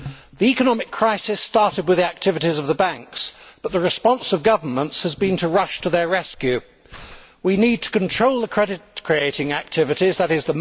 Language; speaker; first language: English; native; English